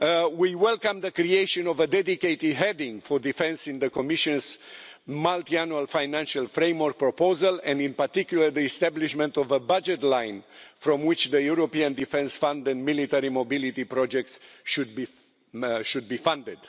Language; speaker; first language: English; non-native, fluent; Romanian